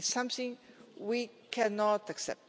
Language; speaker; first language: English; non-native, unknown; Portuguese